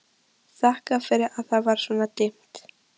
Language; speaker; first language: Icelandic; non-native, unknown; Polish